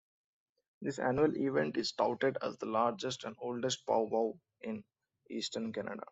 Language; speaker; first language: English; non-native, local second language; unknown